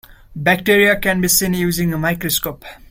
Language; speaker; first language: English; non-native, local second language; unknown